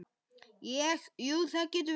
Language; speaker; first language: Icelandic; native; Icelandic